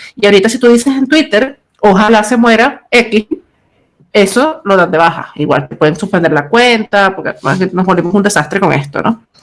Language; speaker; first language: Spanish; native; Spanish